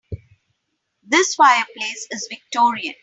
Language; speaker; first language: English; non-native, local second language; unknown